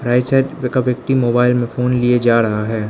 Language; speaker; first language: Hindi; non-native, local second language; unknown